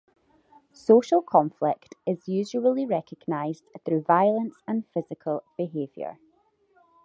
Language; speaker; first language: English; native; English